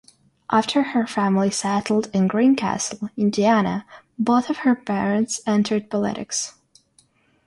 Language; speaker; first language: English; non-native, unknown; Russian